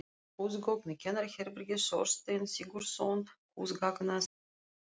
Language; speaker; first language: Icelandic; non-native, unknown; Russian